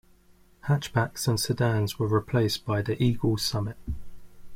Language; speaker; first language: English; native; English